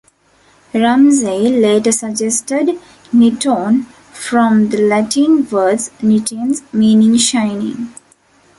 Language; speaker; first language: English; non-native, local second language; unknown